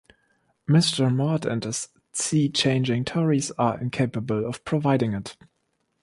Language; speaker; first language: English; non-native, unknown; German